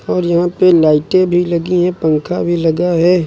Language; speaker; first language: Hindi; native; Hindi